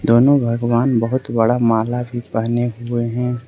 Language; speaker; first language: Hindi; early bilingual, other home language; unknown